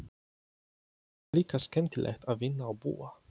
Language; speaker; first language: Icelandic; non-native, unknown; Polish